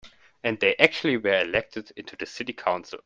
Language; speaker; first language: English; non-native, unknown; German